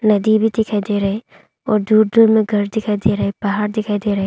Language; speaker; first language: Hindi; non-native, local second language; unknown